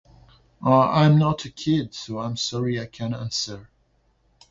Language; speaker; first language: English; non-native, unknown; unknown